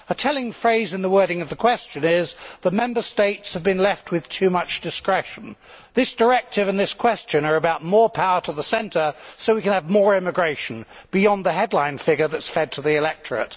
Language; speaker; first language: English; native; English